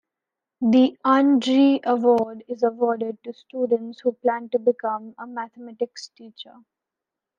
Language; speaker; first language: English; non-native, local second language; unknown